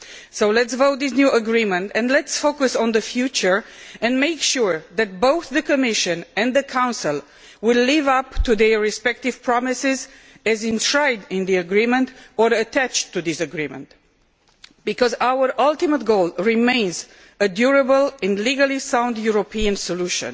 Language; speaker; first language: English; non-native, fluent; Romanian